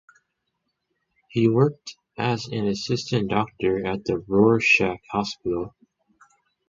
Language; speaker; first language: English; non-native, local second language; Chinese